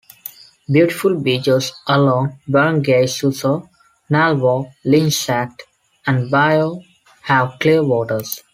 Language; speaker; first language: English; non-native, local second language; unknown